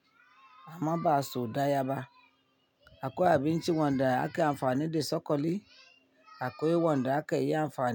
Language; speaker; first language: Hausa; non-native, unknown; Yoruba